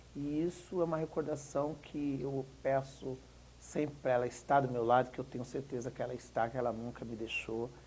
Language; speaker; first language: Portuguese; native; Portuguese